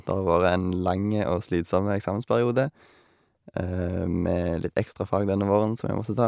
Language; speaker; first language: Norwegian; native; Norwegian